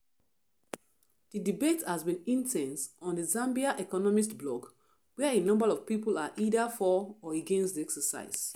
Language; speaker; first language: English; non-native, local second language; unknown